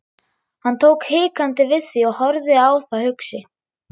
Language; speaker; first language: Icelandic; non-native, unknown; German